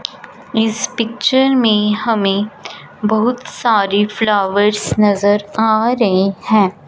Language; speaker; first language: Hindi; non-native, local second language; Punjabi